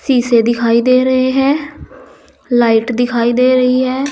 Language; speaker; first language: Hindi; native; Hindi